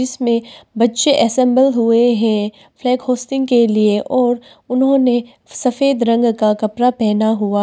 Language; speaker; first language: Hindi; early bilingual, other home language; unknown